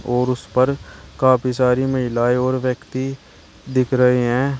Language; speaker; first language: Hindi; native; Hindi